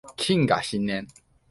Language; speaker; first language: Japanese; non-native, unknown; Chinese